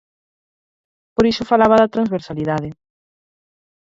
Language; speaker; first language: Galician; native; Galician